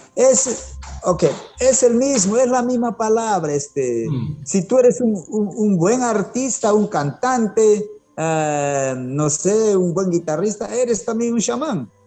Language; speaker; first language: Spanish; non-native, local second language; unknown